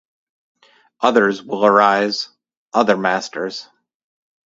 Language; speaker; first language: English; native; English